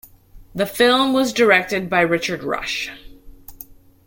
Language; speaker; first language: English; native; English